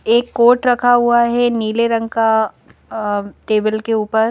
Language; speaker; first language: Hindi; native; Hindi